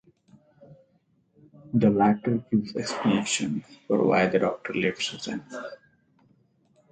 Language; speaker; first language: English; non-native, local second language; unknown